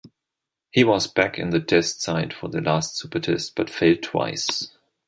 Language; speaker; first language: English; non-native, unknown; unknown